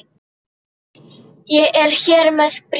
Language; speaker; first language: Icelandic; non-native, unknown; Polish